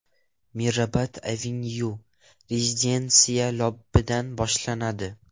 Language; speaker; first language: Uzbek; non-native, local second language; Russian